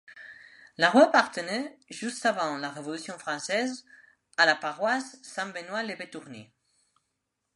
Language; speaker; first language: French; non-native, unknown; Spanish